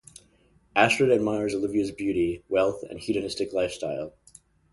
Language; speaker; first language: English; native; English